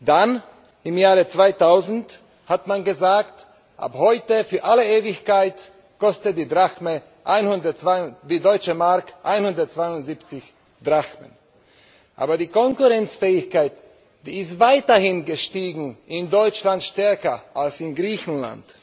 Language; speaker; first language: German; non-native, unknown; Slovak